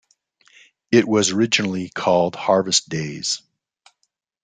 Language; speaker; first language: English; native; English